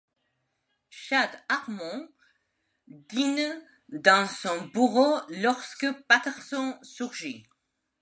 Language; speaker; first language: French; non-native, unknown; Spanish